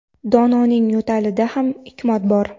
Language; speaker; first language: Uzbek; non-native, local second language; Kara-Kalpak